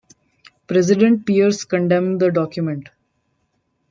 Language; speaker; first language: English; non-native, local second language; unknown